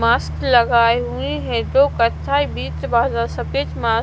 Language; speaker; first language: Hindi; non-native, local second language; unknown